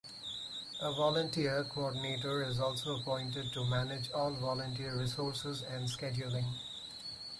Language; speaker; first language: English; non-native, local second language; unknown